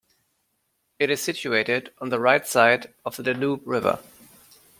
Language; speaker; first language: English; non-native, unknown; German